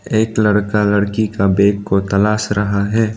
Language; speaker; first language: Hindi; non-native, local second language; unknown